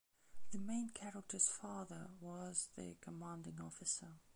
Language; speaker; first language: English; non-native, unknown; Belarusian